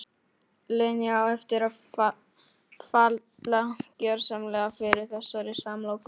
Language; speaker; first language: Icelandic; non-native, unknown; Polish